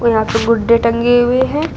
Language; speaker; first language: Hindi; native; Hindi